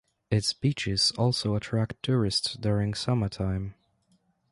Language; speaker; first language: English; non-native, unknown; Polish